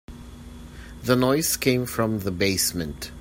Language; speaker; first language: English; non-native, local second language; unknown